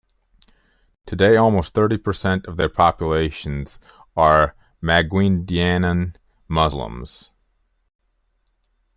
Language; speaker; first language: English; native; English